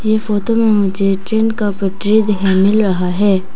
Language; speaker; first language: Hindi; non-native, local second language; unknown